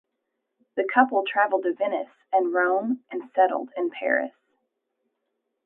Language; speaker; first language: English; native; English